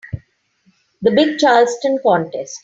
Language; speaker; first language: English; non-native, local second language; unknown